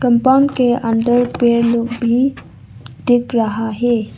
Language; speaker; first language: Hindi; non-native, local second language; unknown